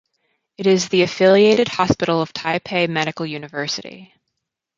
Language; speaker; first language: English; native; English